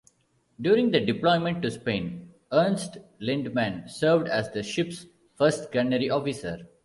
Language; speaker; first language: English; non-native, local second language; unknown